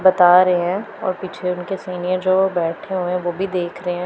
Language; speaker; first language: Hindi; non-native, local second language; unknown